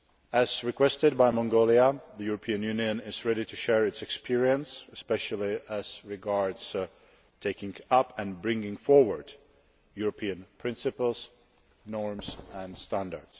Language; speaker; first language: English; non-native, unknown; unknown